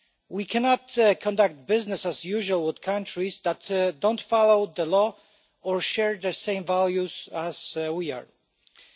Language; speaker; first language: English; non-native, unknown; Polish